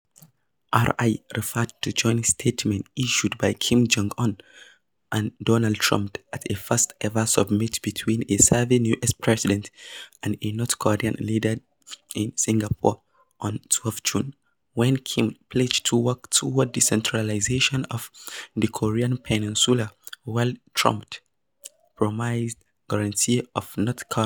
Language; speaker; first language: English; non-native, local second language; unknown